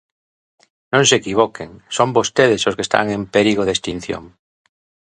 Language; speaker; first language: Galician; native; Galician